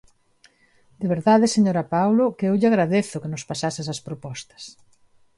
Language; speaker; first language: Galician; non-native, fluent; Spanish